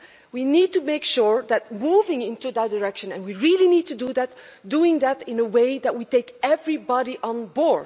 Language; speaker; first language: English; non-native, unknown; Dutch